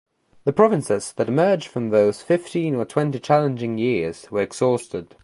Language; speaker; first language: English; native; English